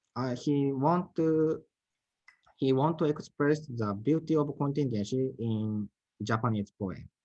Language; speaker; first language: English; non-native, learner; Japanese